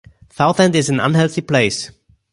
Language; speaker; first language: English; non-native, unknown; German